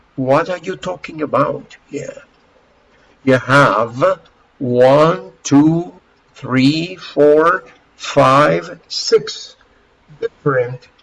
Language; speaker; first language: English; non-native, fluent; Spanish